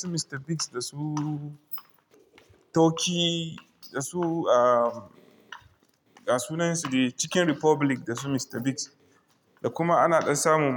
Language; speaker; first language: Hausa; non-native, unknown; Igbo